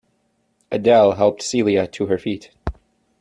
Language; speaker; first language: English; native; English